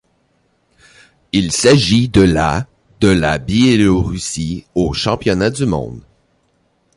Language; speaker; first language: French; native; French